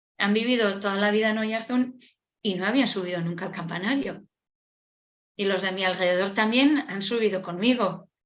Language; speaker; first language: Spanish; non-native, local second language; Basque